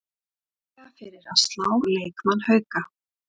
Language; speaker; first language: Icelandic; native; Icelandic